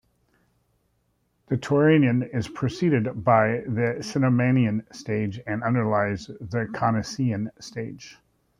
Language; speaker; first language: English; native; English